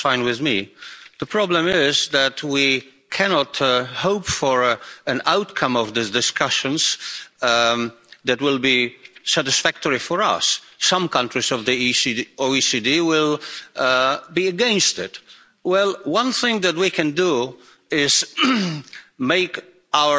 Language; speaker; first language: English; non-native, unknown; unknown